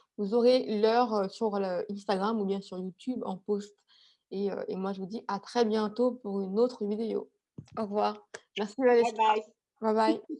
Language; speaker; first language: French; native; French